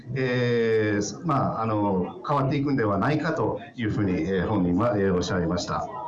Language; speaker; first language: Japanese; native; Japanese